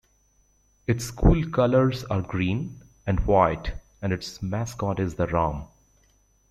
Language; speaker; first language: English; native; English